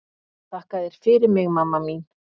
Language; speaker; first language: Icelandic; native; Icelandic